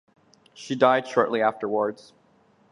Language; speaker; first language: English; native; English